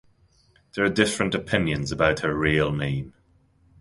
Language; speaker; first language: English; non-native, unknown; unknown